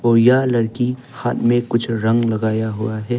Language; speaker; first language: Hindi; non-native, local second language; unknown